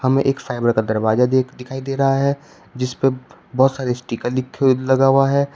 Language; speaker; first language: Hindi; native; Hindi